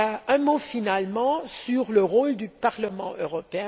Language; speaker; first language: French; non-native, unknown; German